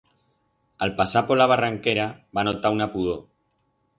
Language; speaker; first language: Aragonese; non-native, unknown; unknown